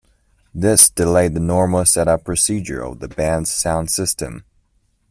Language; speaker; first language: English; non-native, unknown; Chinese